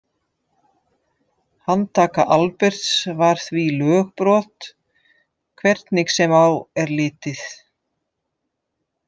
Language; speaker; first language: Icelandic; non-native, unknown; Dutch